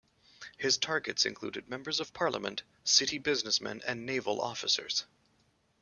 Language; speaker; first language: English; native; English